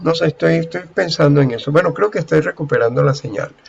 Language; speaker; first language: Spanish; native; Spanish